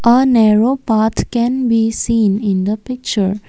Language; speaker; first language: English; non-native, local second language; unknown